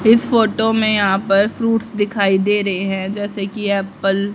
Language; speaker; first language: Hindi; native; Hindi